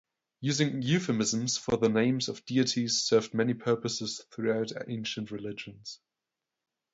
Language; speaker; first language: English; non-native, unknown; German